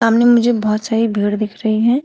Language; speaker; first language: Hindi; native; Hindi